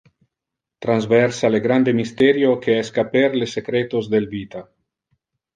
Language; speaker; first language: Interlingua; non-native, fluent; Italian